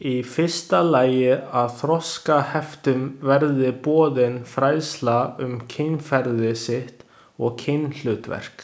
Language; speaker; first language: Icelandic; non-native, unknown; Chinese